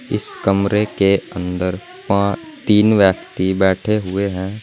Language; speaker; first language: Hindi; native; Hindi